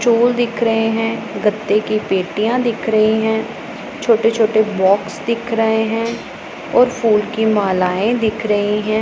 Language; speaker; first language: Hindi; non-native, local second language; Punjabi